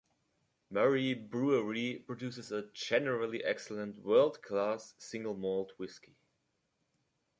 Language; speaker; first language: English; native; English